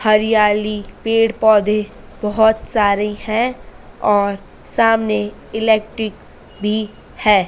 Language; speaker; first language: Hindi; native; Hindi